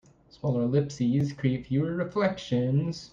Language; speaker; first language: English; native; English